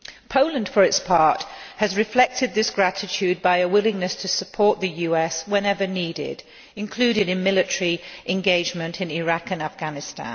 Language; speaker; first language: English; non-native, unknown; Polish